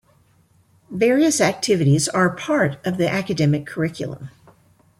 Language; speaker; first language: English; native; English